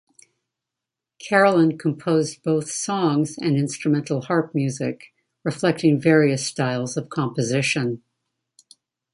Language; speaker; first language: English; native; English